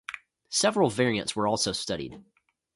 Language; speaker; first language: English; native; English